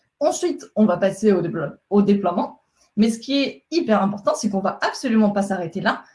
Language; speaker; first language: French; non-native, fluent; Spanish